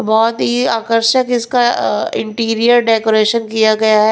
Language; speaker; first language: Hindi; non-native, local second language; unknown